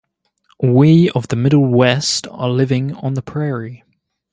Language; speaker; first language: English; native; English